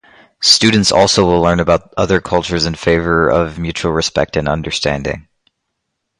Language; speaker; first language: English; native; English